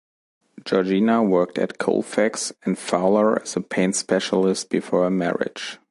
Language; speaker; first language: English; non-native, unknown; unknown